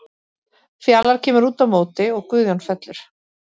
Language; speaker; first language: Icelandic; native; Icelandic